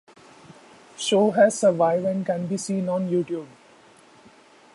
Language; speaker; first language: English; non-native, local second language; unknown